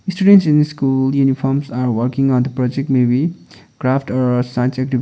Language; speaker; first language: English; non-native, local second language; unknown